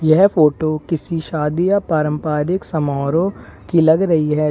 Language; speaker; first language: Hindi; native; Hindi